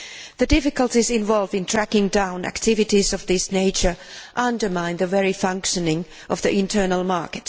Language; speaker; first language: English; non-native, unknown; Finnish